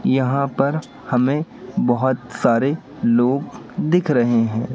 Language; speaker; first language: Hindi; native; Hindi